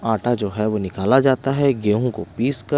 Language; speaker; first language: Hindi; non-native, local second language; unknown